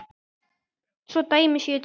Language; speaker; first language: Icelandic; native; Icelandic